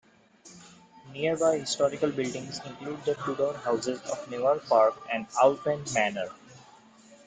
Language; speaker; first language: English; non-native, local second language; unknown